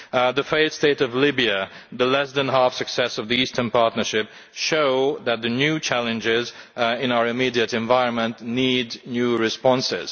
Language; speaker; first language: English; non-native, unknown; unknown